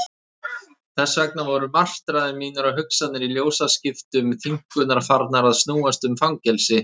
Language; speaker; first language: Icelandic; native; Icelandic